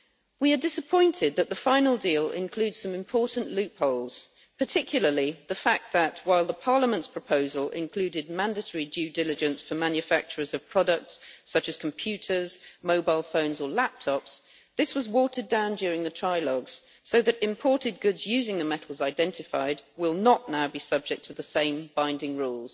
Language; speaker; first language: English; native; English